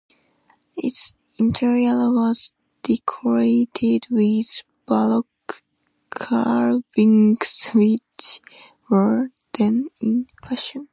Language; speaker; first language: English; non-native, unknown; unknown